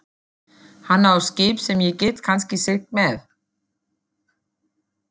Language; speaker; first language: Icelandic; non-native, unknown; German